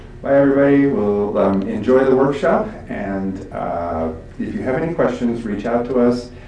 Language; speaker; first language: English; native; English